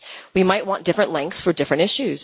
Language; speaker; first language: English; non-native, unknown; Dutch